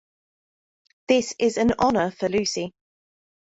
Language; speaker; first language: English; native; English